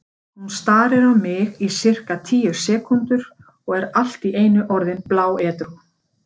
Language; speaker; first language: Icelandic; native; Icelandic